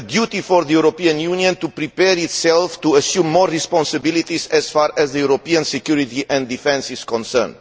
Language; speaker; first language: English; non-native, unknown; Romanian